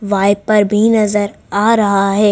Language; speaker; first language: Hindi; native; Hindi